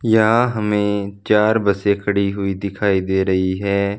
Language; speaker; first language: Hindi; non-native, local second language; Punjabi